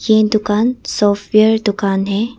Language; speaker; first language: Hindi; early bilingual, other home language; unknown